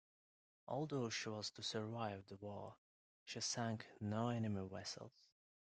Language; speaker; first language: English; non-native, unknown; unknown